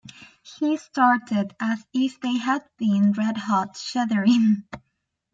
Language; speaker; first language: English; native; English